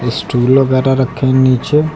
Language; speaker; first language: Hindi; native; Hindi